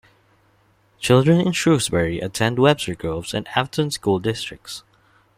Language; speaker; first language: English; non-native, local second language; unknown